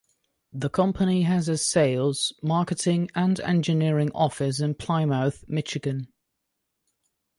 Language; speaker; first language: English; native; English